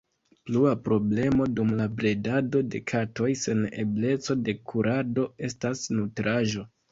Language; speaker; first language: Esperanto; non-native, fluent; Kinyarwanda